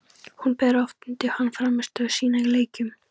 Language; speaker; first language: Icelandic; non-native, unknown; Polish